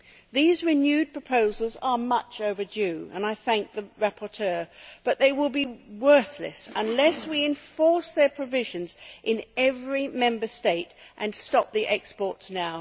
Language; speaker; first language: English; native; English